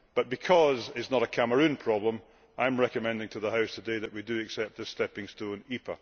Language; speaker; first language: English; native; English